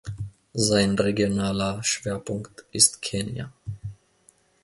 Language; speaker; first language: German; non-native, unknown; Finnish